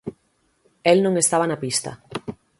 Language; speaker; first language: Galician; native; Galician